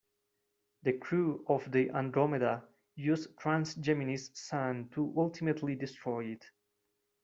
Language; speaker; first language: English; non-native, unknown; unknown